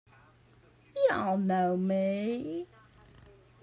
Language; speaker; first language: English; native; English